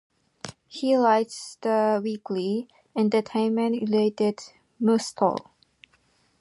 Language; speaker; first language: English; non-native, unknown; Japanese